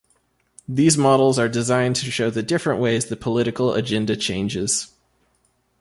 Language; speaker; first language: English; native; English